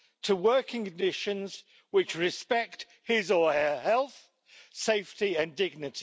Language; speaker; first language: English; native; English